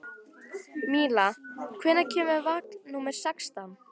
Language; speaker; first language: Icelandic; native; Icelandic